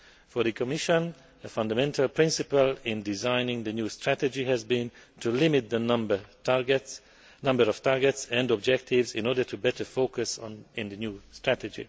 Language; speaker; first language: English; non-native, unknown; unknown